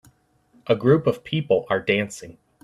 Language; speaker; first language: English; native; English